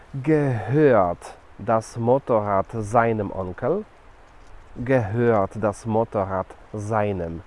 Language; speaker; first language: German; non-native, fluent; Polish